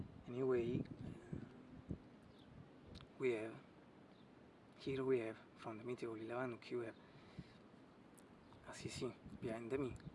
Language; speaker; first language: English; non-native, learner; Italian